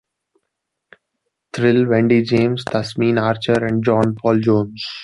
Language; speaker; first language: English; non-native, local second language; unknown